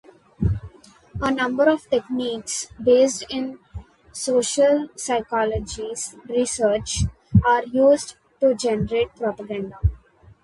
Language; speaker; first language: English; non-native, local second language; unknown